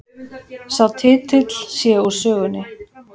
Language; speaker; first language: Icelandic; native; Icelandic